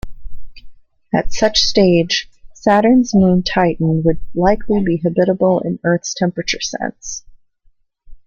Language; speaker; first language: English; native; English